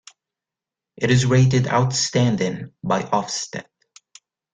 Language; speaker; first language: English; native; English